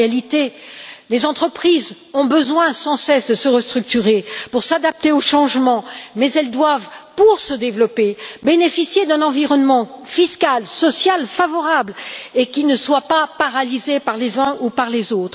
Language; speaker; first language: French; native; French